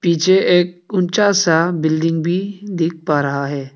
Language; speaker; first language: Hindi; early bilingual, other home language; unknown